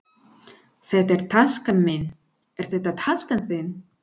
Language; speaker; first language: Icelandic; non-native, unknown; Spanish